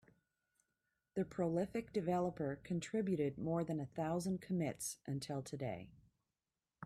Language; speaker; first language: English; native; English